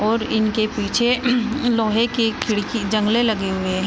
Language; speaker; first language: Hindi; native; Hindi